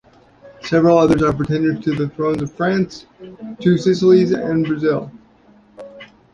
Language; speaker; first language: English; native; English